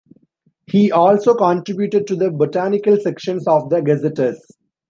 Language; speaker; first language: English; non-native, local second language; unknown